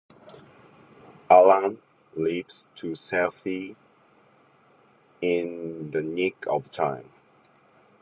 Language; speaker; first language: English; non-native, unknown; Japanese